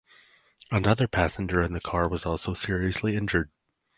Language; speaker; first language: English; native; English